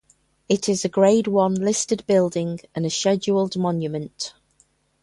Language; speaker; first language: English; native; English